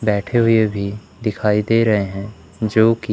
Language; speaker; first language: Hindi; native; Hindi